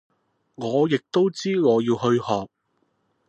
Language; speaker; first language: Cantonese; non-native, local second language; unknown